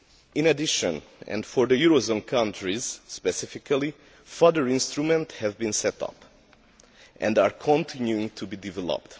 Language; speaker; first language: English; non-native, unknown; Hungarian